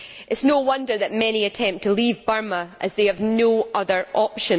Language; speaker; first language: English; native; English